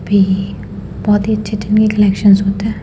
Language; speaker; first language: Hindi; native; Hindi